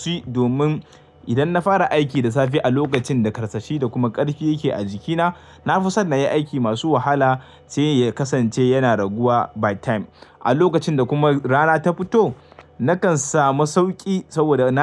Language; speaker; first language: Hausa; native; Hausa